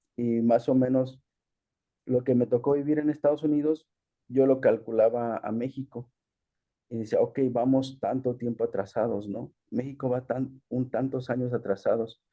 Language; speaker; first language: Spanish; early bilingual, heritage; Spanish